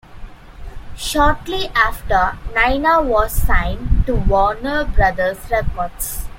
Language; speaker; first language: English; non-native, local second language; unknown